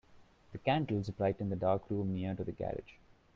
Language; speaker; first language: English; non-native, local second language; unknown